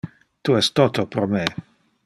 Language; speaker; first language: Interlingua; non-native, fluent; Dutch